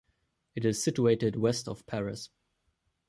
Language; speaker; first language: English; non-native, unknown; German